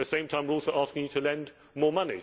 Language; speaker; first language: English; native; English